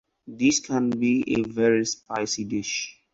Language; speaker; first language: English; non-native, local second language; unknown